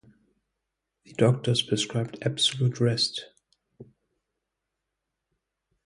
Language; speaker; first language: English; non-native, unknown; German